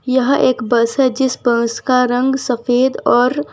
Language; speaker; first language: Hindi; non-native, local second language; Gujarati